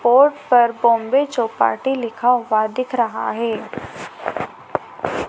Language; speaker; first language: Hindi; native; Hindi